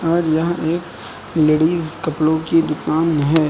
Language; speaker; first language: Hindi; native; Hindi